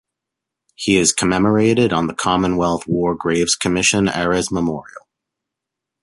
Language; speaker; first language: English; native; English